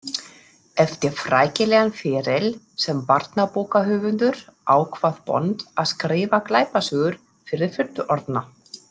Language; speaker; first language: Icelandic; non-native, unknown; German